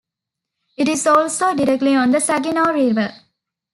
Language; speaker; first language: English; non-native, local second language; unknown